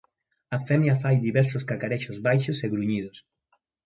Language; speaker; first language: Galician; native; Galician